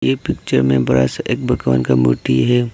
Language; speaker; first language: Hindi; non-native, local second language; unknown